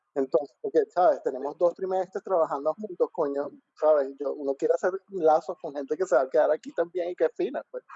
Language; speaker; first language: Spanish; native; Spanish